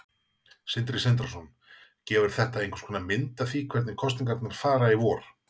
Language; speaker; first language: Icelandic; native; Icelandic